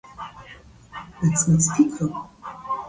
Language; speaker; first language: English; native; English